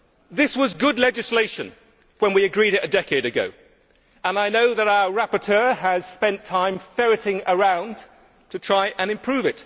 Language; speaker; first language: English; native; English